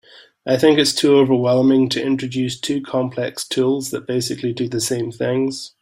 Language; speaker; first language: English; native; English